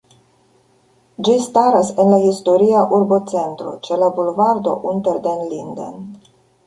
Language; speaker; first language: Esperanto; non-native, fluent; Russian